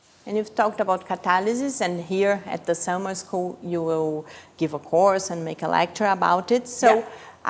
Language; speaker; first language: English; non-native, fluent; Portuguese